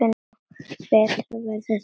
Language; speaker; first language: Icelandic; non-native, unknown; Latvian